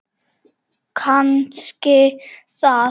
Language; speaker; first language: Icelandic; non-native, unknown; Czech